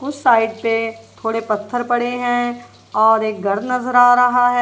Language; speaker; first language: Hindi; non-native, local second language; Punjabi